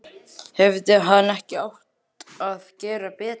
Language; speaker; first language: Icelandic; native; Icelandic